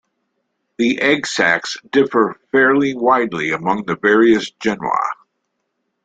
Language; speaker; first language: English; native; English